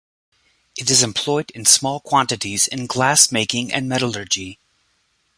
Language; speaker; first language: English; native; English